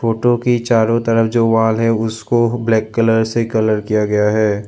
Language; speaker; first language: Hindi; non-native, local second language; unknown